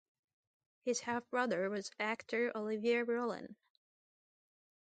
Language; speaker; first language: English; native; English